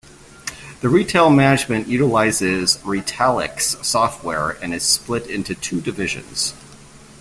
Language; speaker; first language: English; native; English